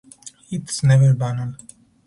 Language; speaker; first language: English; non-native, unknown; Spanish